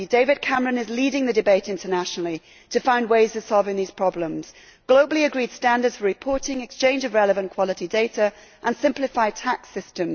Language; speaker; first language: English; native; English